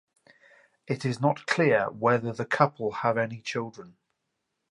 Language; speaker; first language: English; native; English